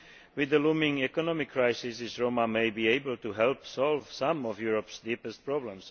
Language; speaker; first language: English; non-native, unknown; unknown